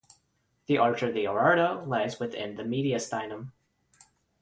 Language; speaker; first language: English; non-native, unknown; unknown